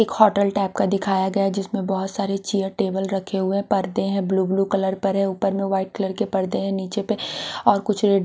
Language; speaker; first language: Hindi; non-native, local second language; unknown